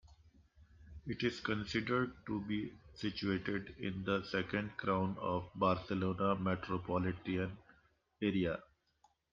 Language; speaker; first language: English; non-native, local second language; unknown